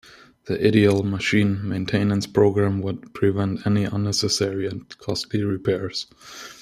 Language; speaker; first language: English; non-native, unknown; German